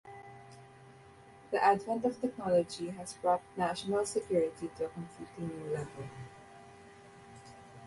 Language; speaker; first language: English; non-native, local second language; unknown